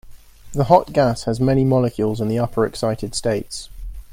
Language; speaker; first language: English; native; English